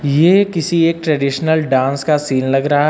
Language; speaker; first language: Hindi; native; Hindi